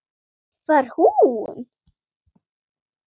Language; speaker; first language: Icelandic; non-native, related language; Swedish